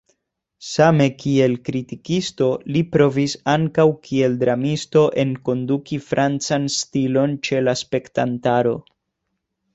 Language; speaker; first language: Esperanto; non-native, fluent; Spanish